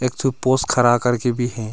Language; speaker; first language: Hindi; early bilingual, other home language; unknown